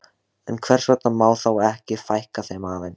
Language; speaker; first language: Icelandic; native; Icelandic